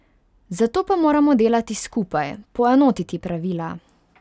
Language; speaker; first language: Slovenian; non-native, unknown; Hungarian